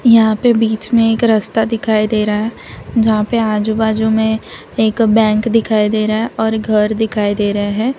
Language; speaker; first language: Hindi; non-native, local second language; Gujarati